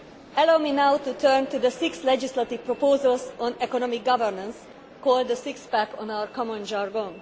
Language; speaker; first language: English; non-native, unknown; Hungarian